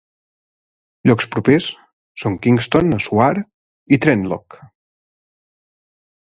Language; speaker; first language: Catalan; native; Catalan